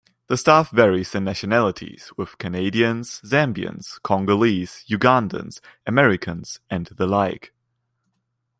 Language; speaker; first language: English; non-native, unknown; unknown